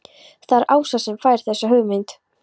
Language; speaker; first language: Icelandic; non-native, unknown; Polish